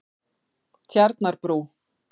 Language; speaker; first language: Icelandic; native; Icelandic